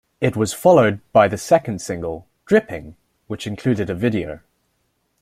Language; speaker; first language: English; native; English